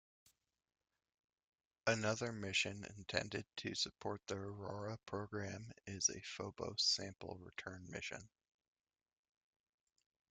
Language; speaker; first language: English; native; English